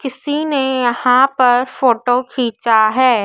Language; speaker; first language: Hindi; native; Hindi